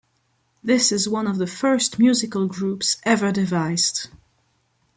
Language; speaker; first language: English; non-native, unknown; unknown